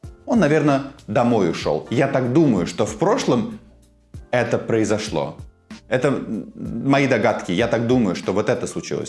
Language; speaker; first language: Russian; native; Russian